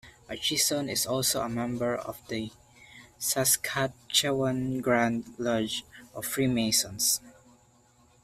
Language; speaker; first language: English; non-native, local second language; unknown